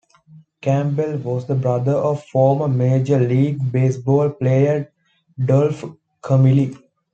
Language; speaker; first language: English; non-native, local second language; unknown